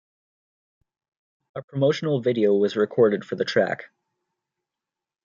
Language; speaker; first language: English; native; English